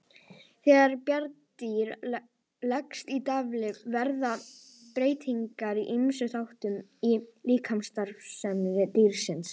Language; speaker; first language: Icelandic; native; Icelandic